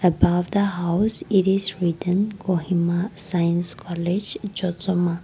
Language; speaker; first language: English; non-native, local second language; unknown